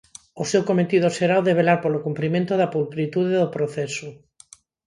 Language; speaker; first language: Galician; non-native, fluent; Spanish